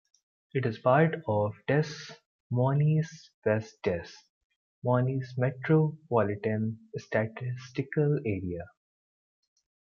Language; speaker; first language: English; non-native, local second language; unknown